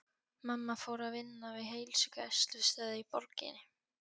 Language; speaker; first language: Icelandic; non-native, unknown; Polish